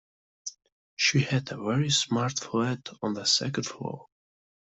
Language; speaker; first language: English; non-native, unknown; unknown